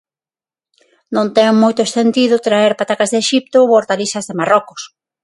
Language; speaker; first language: Galician; non-native, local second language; Spanish